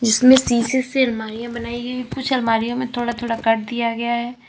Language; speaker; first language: Hindi; native; Hindi